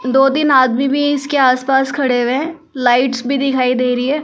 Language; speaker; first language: Hindi; native; Hindi